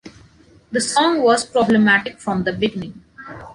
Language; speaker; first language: English; non-native, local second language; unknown